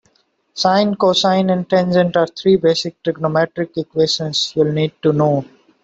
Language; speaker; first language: English; non-native, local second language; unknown